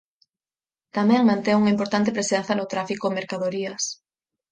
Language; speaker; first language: Galician; native; Galician